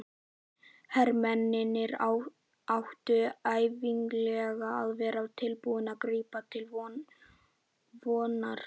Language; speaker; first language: Icelandic; native; Icelandic